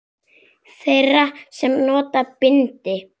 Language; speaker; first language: Icelandic; native; Icelandic